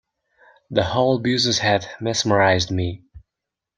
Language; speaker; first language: English; non-native, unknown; Mongolian